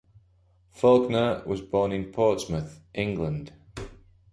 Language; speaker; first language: English; native; English